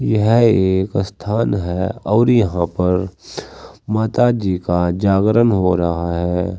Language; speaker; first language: Hindi; native; Hindi